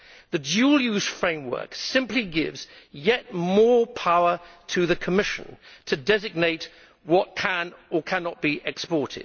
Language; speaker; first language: English; native; English